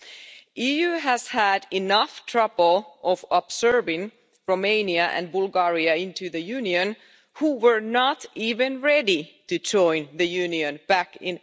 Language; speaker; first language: English; non-native, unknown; Finnish